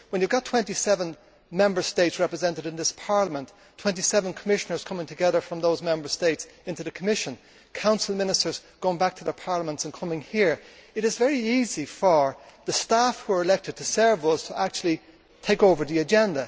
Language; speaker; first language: English; native; English